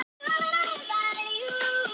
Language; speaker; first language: Icelandic; non-native, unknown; Thai